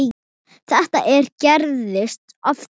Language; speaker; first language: Icelandic; non-native, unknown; Thai